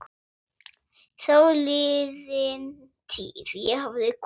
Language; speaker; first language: Icelandic; non-native, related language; Swedish